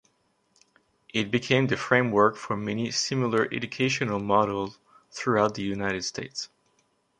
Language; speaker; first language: English; non-native, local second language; French